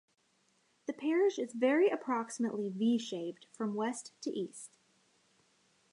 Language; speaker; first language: English; native; English